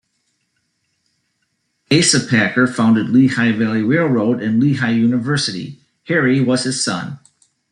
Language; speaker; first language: English; native; English